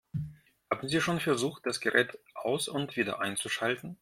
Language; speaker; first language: German; non-native, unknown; Russian